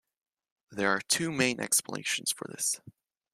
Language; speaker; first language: English; native; English